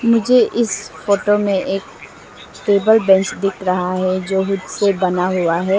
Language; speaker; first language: Hindi; non-native, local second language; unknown